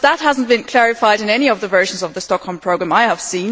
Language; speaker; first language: English; non-native, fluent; German